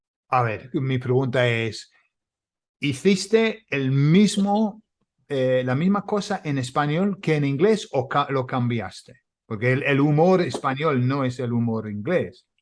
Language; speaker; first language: Spanish; non-native, fluent; English